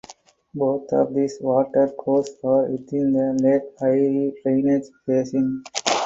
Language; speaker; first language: English; non-native, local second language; Tamil